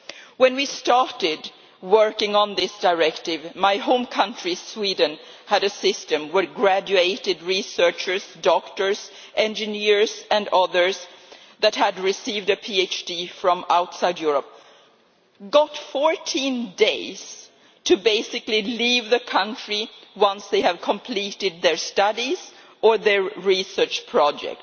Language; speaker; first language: English; non-native, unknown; Swedish